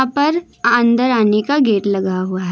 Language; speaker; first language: Hindi; native; Hindi